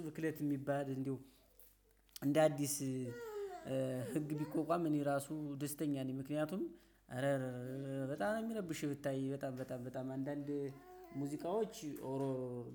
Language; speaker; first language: Amharic; native; Amharic